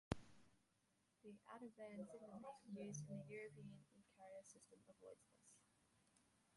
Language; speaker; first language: English; native; English